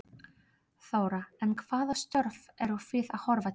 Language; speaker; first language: Icelandic; non-native, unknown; Polish